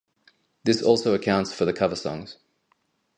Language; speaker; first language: English; native; English